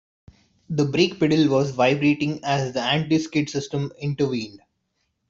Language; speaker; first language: English; non-native, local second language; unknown